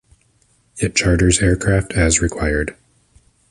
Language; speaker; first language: English; native; English